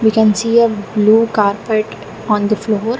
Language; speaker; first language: English; non-native, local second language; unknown